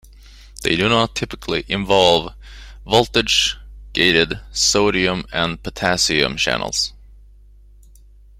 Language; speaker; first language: English; native; English